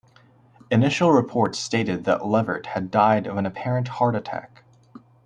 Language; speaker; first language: English; native; English